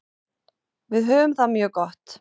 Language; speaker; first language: Icelandic; non-native, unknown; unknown